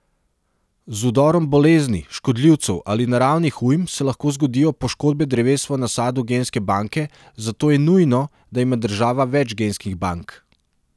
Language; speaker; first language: Slovenian; non-native, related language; Serbian